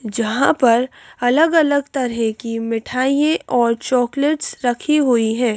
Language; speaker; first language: Hindi; native; Hindi